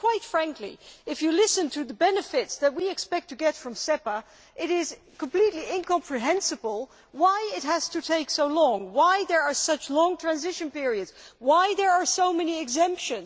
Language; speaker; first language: English; non-native, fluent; Dutch